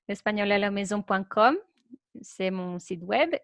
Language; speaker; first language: French; non-native, fluent; Spanish